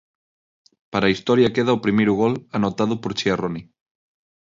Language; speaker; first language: Galician; non-native, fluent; Spanish